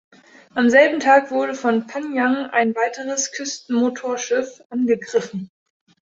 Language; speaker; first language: German; native; German